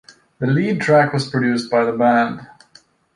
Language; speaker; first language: English; native; English